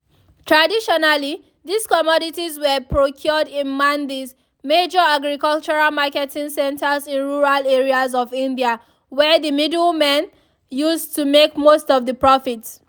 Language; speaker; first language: English; non-native, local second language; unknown